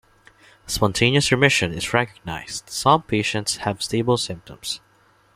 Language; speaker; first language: English; non-native, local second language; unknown